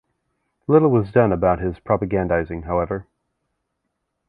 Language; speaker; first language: English; native; English